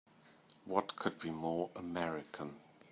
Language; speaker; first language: English; native; English